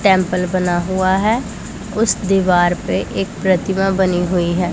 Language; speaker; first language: Hindi; non-native, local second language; Punjabi